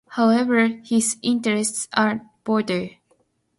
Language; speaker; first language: English; non-native, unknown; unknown